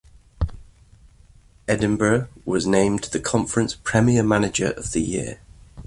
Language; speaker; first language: English; native; English